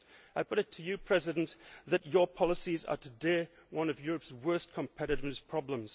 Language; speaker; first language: English; native; English